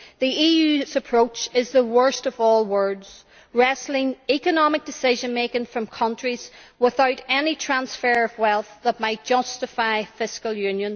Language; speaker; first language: English; native; English